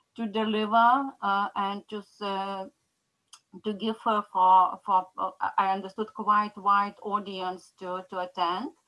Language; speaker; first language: English; non-native, fluent; Lithuanian